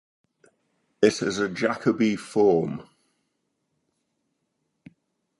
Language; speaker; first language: English; native; English